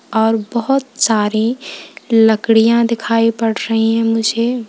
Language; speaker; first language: Hindi; native; Hindi